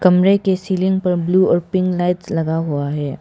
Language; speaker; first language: Hindi; non-native, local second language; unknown